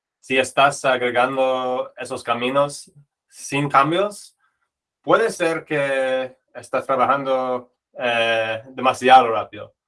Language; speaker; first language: Spanish; non-native, fluent; English